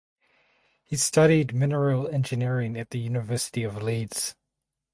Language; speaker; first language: English; native; English